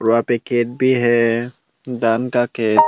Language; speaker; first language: Hindi; non-native, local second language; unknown